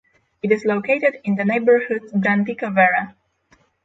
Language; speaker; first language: English; non-native, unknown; Polish